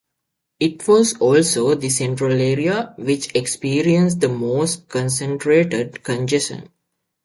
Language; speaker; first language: English; native; English